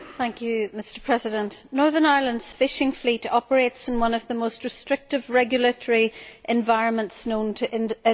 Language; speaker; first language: English; native; English